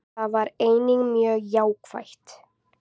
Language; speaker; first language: Icelandic; native; Icelandic